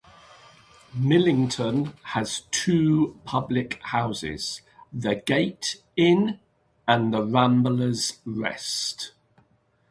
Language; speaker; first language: English; native; English